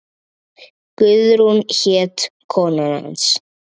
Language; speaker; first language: Icelandic; native; Icelandic